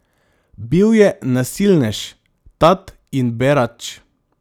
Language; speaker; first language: Slovenian; non-native, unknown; Macedonian